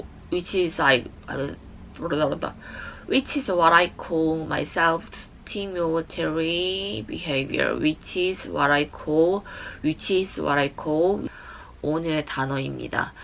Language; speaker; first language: English; non-native, learner; Korean